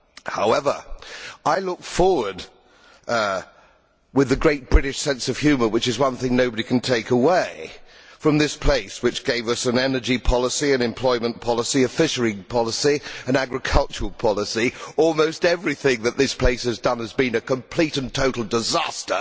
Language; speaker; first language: English; native; English